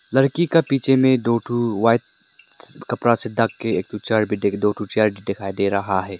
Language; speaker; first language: Hindi; non-native, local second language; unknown